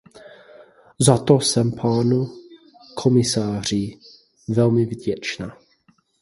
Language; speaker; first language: Czech; non-native, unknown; English